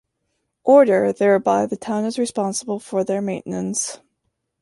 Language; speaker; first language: English; native; English